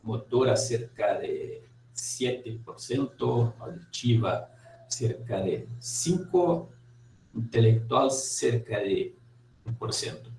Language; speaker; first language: Spanish; non-native, related language; Portuguese